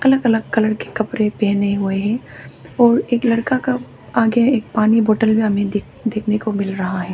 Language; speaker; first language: Hindi; non-native, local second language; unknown